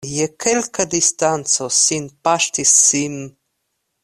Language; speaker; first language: Esperanto; non-native, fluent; Russian